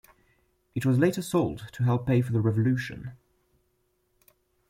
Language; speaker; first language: English; non-native, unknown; French